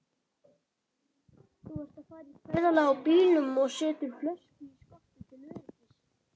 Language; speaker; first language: Icelandic; native; Icelandic